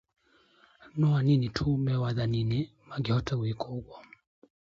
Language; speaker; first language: English; non-native, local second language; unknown